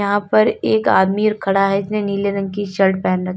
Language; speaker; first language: Hindi; native; Hindi